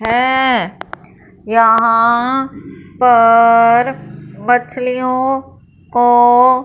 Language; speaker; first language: Hindi; non-native, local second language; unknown